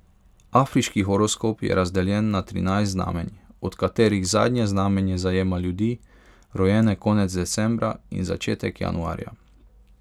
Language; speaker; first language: Slovenian; non-native, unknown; Hungarian